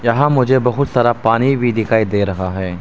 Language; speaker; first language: Hindi; non-native, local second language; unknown